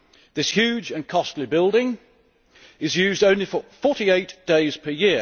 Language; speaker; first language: English; native; English